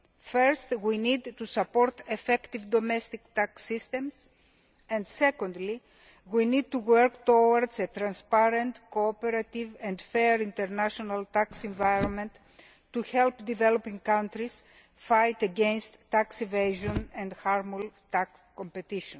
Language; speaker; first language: English; non-native, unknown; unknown